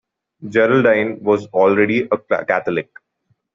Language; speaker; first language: English; non-native, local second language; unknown